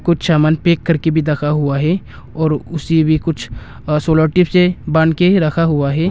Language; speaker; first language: Hindi; non-native, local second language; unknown